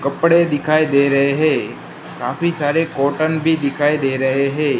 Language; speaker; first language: Hindi; non-native, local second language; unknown